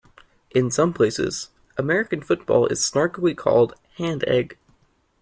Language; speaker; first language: English; native; English